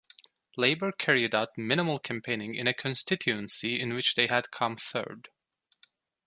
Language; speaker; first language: English; non-native, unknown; Turkish